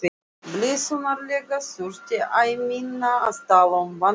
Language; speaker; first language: Icelandic; non-native, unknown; Russian